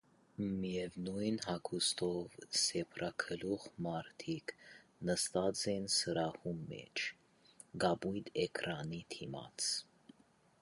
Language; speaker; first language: Armenian; early bilingual, heritage; Armenian